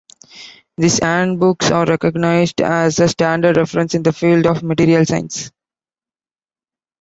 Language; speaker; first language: English; non-native, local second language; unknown